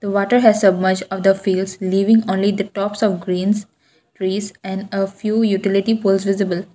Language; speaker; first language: English; non-native, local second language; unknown